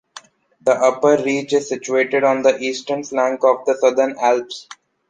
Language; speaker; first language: English; non-native, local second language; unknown